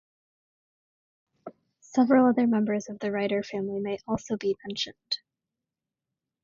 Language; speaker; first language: English; native; English